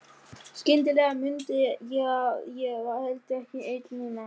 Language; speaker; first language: Icelandic; non-native, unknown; German